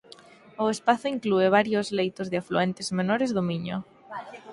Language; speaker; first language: Galician; native; Galician